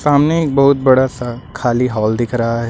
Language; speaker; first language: Hindi; native; Hindi